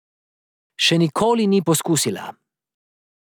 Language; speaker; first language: Slovenian; native; Slovenian